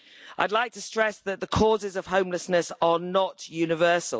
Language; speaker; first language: English; native; English